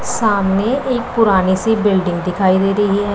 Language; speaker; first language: Hindi; non-native, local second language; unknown